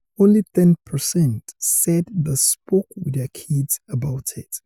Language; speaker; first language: English; non-native, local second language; Yoruba